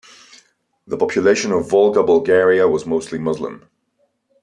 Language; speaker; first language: English; native; English